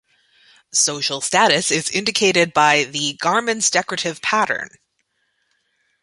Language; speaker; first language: English; native; English